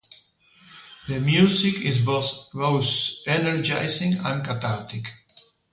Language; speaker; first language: English; non-native, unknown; Spanish